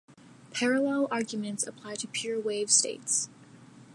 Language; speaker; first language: English; native; English